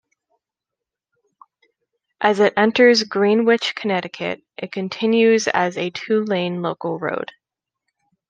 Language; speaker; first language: English; native; English